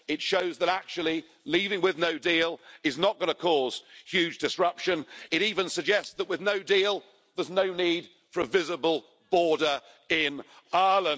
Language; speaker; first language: English; native; English